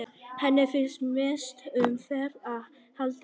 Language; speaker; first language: Icelandic; non-native, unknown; Vietnamese